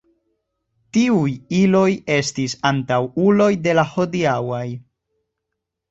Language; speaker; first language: Esperanto; non-native, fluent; Spanish